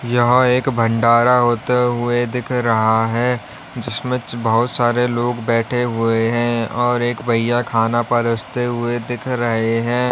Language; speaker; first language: Hindi; native; Hindi